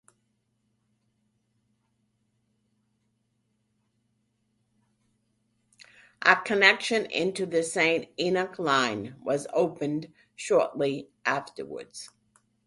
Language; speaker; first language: English; native; English